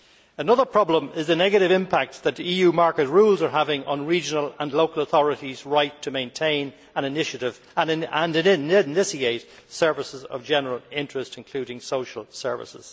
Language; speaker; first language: English; native; English